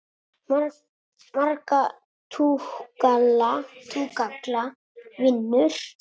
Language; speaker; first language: Icelandic; non-native, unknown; Italian